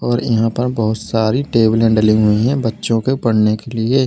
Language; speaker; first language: Hindi; native; Hindi